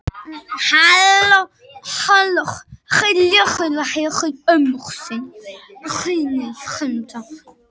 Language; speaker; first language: Icelandic; non-native, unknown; Arabic